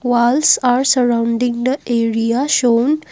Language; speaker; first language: English; non-native, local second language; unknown